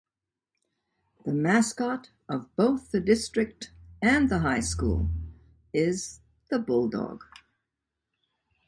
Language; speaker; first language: English; native; English